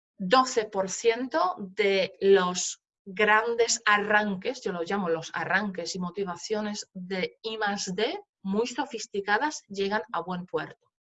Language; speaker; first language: Spanish; non-native, fluent; Polish